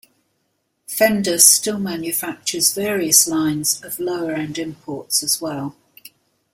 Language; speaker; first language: English; native; English